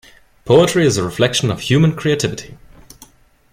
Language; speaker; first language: English; non-native, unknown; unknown